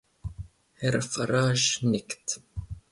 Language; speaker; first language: German; non-native, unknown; Finnish